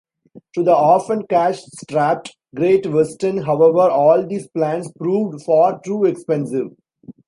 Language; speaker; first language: English; non-native, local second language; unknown